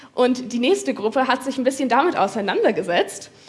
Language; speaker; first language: German; native; German